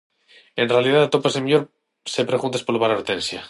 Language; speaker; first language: Galician; non-native, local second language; Spanish